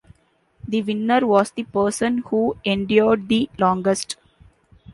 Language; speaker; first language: English; non-native, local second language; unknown